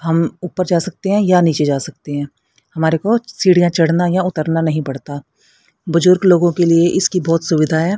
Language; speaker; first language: Hindi; native; Hindi